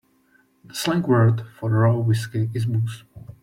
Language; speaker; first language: English; non-native, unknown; Czech